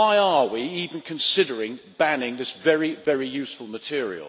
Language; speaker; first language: English; native; English